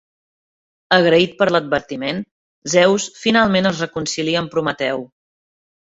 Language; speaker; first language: Catalan; native; Catalan